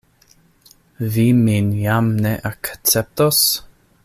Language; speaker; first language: Esperanto; non-native, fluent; English